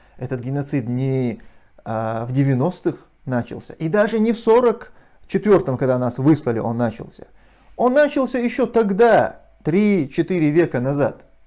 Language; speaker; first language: Russian; non-native, local second language; Chechen